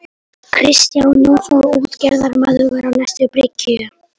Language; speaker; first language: Icelandic; non-native, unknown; Polish